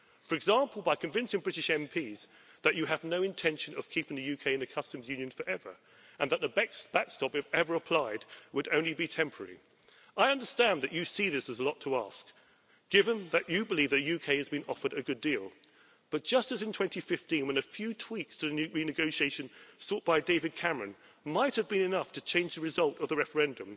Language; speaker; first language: English; native; English